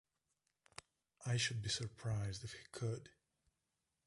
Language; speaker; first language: English; non-native, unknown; Slovenian